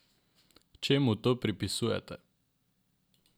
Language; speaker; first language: Slovenian; non-native, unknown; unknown